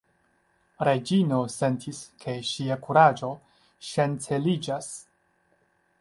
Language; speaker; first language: Esperanto; non-native, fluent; Chinese